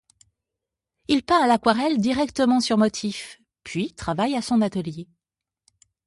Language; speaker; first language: French; native; French